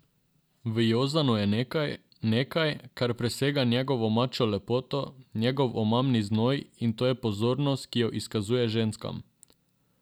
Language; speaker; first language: Slovenian; non-native, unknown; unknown